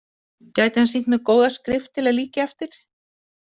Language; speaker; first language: Icelandic; native; Icelandic